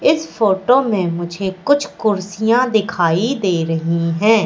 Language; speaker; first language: Hindi; native; Hindi